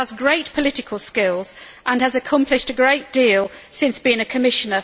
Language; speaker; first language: English; native; English